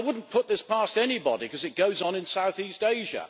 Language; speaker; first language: English; native; English